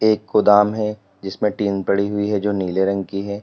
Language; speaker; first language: Hindi; native; Hindi